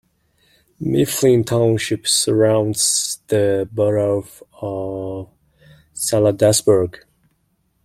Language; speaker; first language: English; non-native, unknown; Mongolian